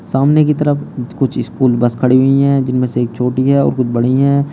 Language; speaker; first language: Hindi; native; Hindi